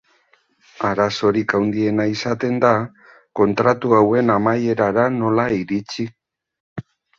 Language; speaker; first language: Basque; native; Basque